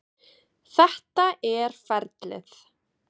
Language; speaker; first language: Icelandic; native; Icelandic